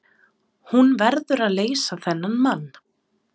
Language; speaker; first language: Icelandic; non-native, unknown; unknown